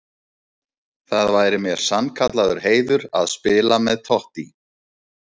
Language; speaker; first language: Icelandic; native; Icelandic